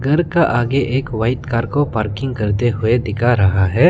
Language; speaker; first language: Hindi; non-native, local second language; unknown